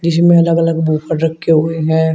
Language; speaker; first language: Hindi; native; Hindi